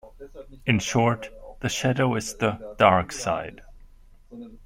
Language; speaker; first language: English; non-native, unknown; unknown